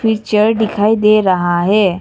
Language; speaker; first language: Hindi; non-native, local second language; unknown